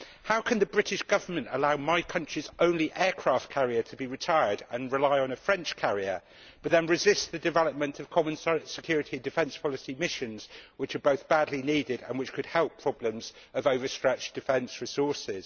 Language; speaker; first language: English; native; English